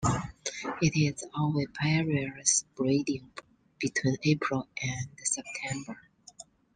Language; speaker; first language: English; non-native, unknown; Chinese